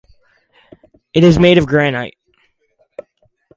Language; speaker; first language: English; native; English